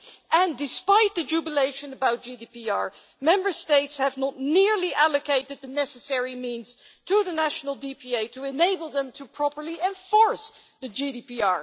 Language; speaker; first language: English; non-native, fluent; Dutch